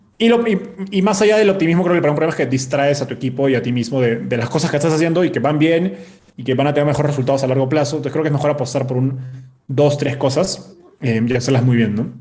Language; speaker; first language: Spanish; native; Spanish